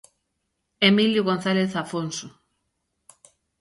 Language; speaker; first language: Galician; native; Galician